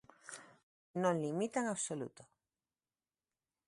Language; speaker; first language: Galician; native; Galician